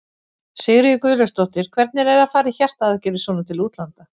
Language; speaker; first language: Icelandic; native; Icelandic